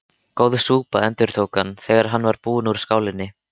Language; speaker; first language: Icelandic; native; Icelandic